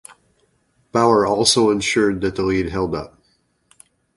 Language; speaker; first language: English; native; English